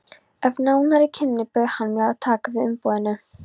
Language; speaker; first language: Icelandic; non-native, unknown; Polish